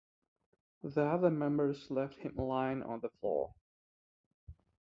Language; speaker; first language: English; non-native, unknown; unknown